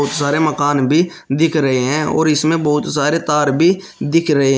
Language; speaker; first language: Hindi; native; Hindi